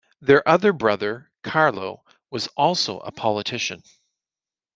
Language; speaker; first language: English; native; English